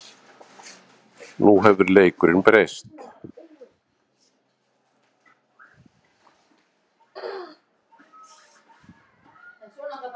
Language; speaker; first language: Icelandic; native; Icelandic